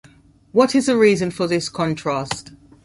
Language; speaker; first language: English; native; English